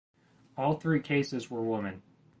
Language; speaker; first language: English; native; English